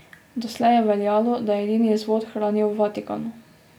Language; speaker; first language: Slovenian; native; Slovenian